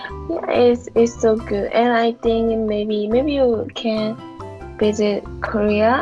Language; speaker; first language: English; non-native, learner; Chinese